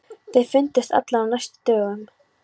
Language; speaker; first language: Icelandic; non-native, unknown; Polish